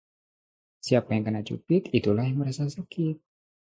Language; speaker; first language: Indonesian; non-native, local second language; Javanese